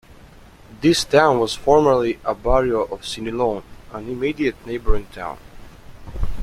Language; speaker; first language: English; native; English